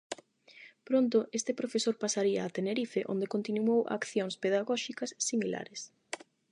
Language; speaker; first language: Galician; non-native, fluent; Spanish